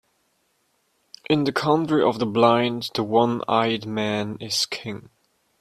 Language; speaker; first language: English; non-native, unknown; German